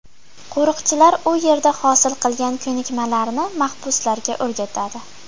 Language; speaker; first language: Uzbek; native; Uzbek